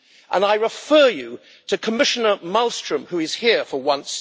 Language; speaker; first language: English; native; English